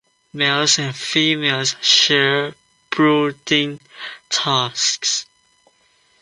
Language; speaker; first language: English; non-native, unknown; Chinese